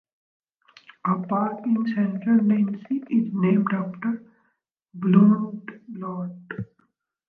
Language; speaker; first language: English; native; English